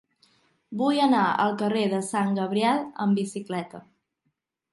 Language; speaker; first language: Catalan; native; Catalan